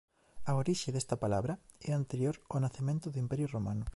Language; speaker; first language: Galician; native; Galician